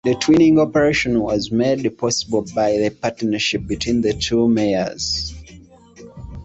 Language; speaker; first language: English; non-native, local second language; Ganda